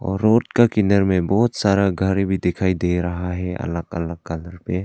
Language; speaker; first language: Hindi; non-native, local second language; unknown